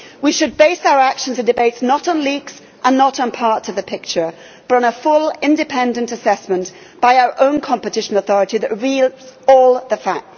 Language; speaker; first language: English; native; English